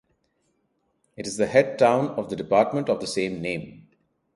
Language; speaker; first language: English; non-native, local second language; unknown